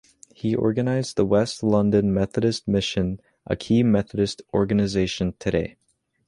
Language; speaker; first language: English; native; English